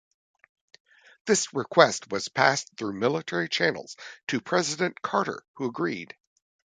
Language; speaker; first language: English; native; English